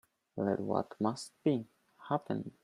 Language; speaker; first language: English; non-native, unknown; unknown